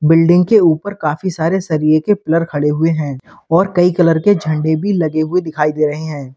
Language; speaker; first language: Hindi; native; Hindi